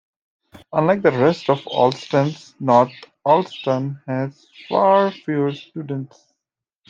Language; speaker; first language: English; native; English